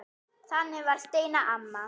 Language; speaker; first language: Icelandic; non-native, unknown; German